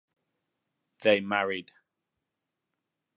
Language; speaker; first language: English; native; English